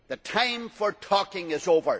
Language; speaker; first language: English; native; English